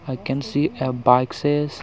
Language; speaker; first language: English; non-native, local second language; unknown